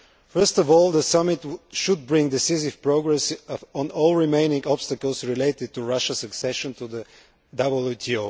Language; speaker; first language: English; non-native, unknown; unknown